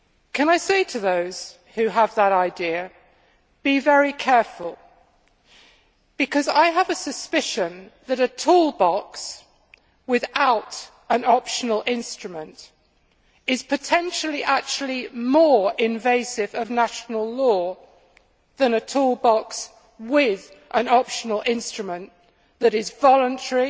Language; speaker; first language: English; native; English